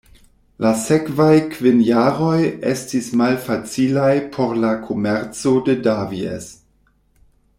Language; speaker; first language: Esperanto; non-native, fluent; German